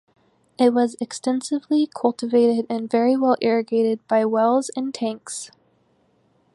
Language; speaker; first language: English; native; English